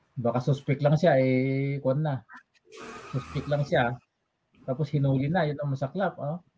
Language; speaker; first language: Filipino; non-native, local second language; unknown